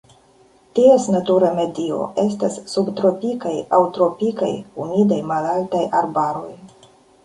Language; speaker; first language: Esperanto; non-native, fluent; Russian